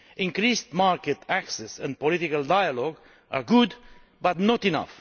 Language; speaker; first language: English; non-native, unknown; Romanian